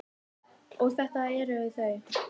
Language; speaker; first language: Icelandic; native; Icelandic